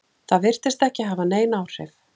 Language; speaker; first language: Icelandic; native; Icelandic